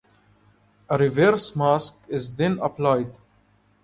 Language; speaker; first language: English; non-native, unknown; Arabic